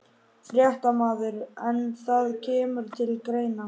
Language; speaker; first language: Icelandic; native; Icelandic